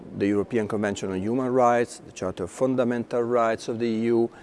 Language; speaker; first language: English; non-native, fluent; Italian